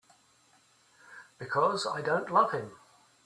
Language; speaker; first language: English; native; English